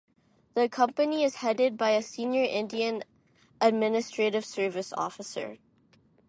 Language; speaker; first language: English; non-native, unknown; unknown